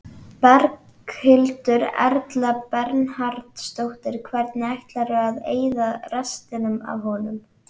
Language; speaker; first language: Icelandic; native; Icelandic